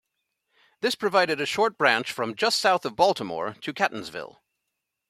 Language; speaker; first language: English; native; English